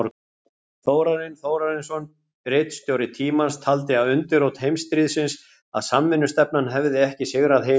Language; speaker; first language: Icelandic; native; Icelandic